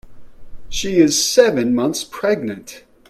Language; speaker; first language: English; native; English